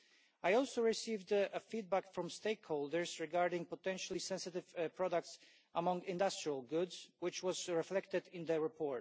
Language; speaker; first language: English; non-native, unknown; Polish